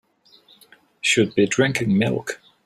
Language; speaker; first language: English; native; English